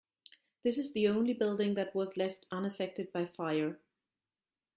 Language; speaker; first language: English; non-native, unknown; German